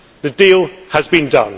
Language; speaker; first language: English; native; English